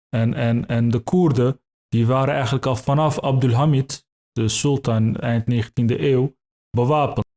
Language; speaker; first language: Dutch; early bilingual, other home language; Turkish